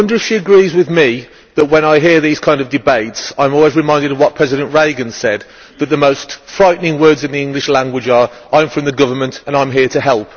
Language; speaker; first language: English; native; English